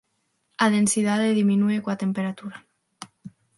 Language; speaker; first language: Galician; non-native, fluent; Spanish